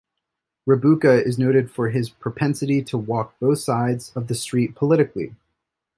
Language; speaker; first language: English; native; English